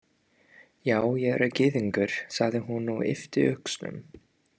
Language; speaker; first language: Icelandic; non-native, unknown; English